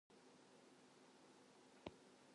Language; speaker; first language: English; non-native, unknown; Japanese